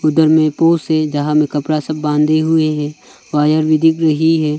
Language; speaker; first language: Hindi; non-native, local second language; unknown